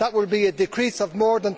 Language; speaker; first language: English; native; English